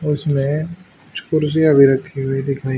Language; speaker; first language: Hindi; native; Hindi